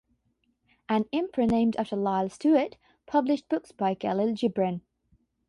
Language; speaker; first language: English; non-native, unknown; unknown